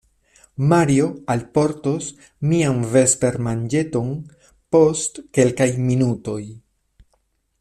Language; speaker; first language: Esperanto; non-native, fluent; Spanish